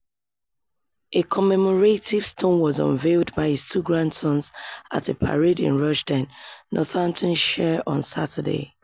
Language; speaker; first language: English; non-native, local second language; Yoruba